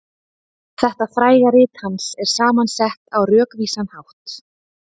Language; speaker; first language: Icelandic; native; Icelandic